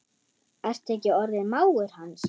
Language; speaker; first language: Icelandic; non-native, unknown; German